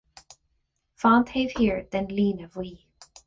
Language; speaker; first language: Irish; non-native, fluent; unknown